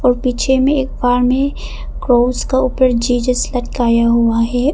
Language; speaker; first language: Hindi; early bilingual, other home language; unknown